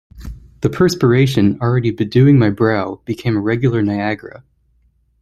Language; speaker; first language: English; native; English